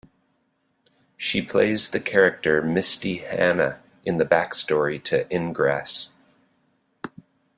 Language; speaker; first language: English; native; English